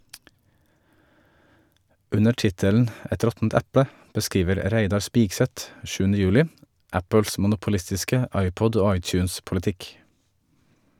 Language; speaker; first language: Norwegian; native; Norwegian